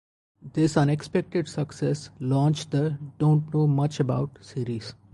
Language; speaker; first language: English; non-native, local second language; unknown